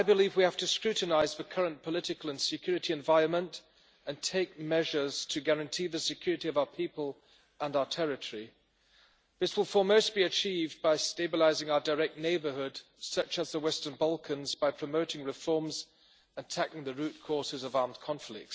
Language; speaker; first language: English; non-native, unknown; German